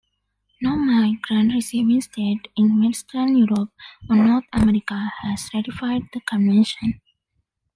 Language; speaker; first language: English; non-native, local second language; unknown